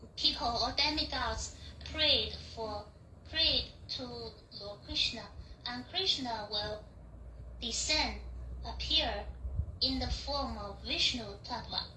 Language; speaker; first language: English; non-native, fluent; Chinese